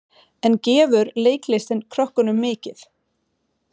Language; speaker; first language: Icelandic; non-native, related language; Swedish